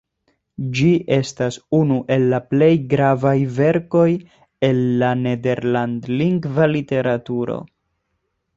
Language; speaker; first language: Esperanto; non-native, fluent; Spanish